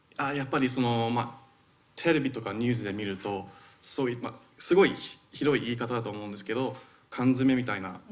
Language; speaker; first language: Japanese; non-native, fluent; Finnish